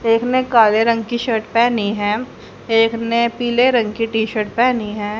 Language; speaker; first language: Hindi; native; Hindi